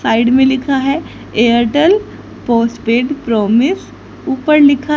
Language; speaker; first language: Hindi; native; Hindi